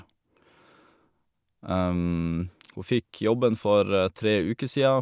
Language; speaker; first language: Norwegian; native; Norwegian